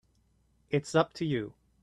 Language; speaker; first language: English; native; English